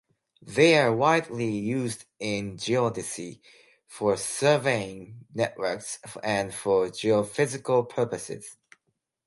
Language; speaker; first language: English; non-native, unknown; Japanese